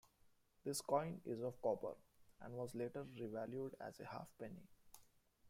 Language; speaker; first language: English; non-native, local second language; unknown